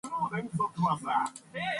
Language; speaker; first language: English; non-native, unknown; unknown